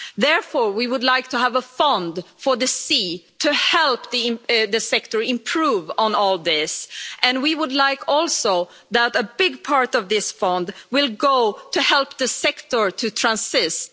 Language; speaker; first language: English; non-native, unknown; Swedish